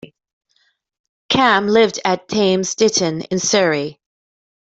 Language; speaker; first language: English; native; English